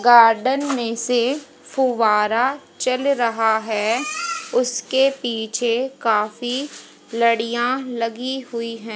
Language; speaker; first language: Hindi; native; Hindi